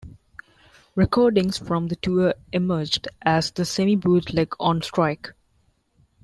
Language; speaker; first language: English; non-native, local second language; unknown